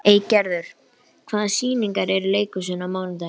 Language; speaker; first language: Icelandic; native; Icelandic